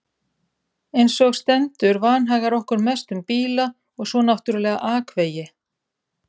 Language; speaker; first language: Icelandic; native; Icelandic